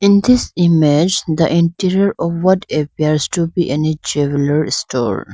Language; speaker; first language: English; non-native, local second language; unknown